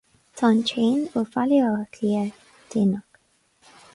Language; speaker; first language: Irish; non-native, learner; English